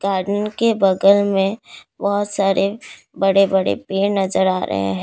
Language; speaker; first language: Hindi; non-native, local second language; Assamese